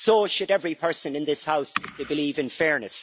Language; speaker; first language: English; native; English